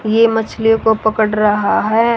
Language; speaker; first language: Hindi; native; Hindi